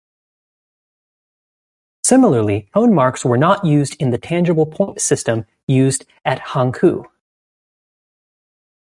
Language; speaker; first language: English; native; English